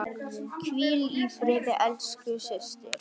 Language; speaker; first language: Icelandic; non-native, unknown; Vietnamese